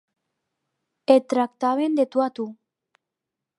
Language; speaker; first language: Catalan; non-native, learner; Spanish